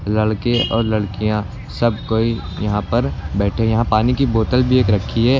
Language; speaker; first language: Hindi; native; Hindi